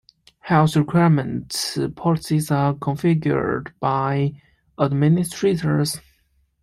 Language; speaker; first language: English; non-native, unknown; Chinese